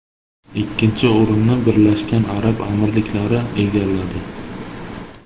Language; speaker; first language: Uzbek; native; Uzbek